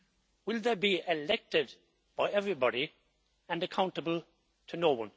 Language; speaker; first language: English; native; English